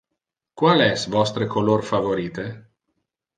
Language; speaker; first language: Interlingua; non-native, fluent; Italian